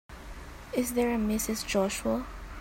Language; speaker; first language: English; non-native, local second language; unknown